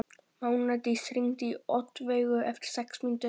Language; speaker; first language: Icelandic; native; Icelandic